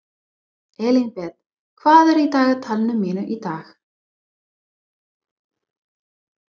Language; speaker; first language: Icelandic; non-native, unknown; English